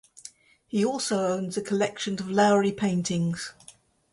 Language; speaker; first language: English; native; English